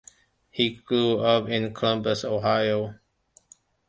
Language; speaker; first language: English; non-native, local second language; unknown